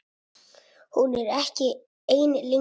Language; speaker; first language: Icelandic; non-native, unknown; Italian